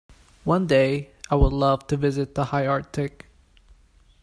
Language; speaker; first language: English; non-native, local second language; Cantonese